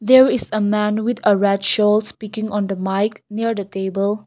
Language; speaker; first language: English; non-native, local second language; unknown